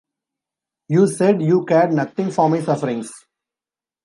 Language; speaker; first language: English; non-native, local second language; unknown